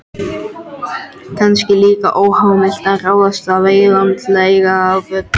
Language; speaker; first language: Icelandic; non-native, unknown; French